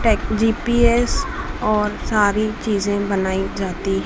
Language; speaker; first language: Hindi; native; Hindi